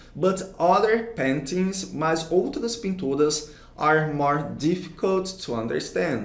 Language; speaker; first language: English; non-native, fluent; Portuguese